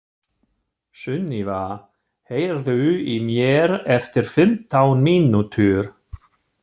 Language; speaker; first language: Icelandic; non-native, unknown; German